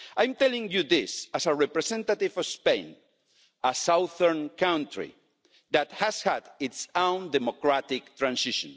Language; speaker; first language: English; non-native, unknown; Spanish